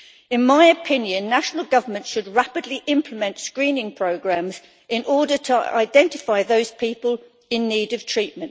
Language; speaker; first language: English; native; English